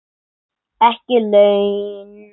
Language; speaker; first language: Icelandic; non-native, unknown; English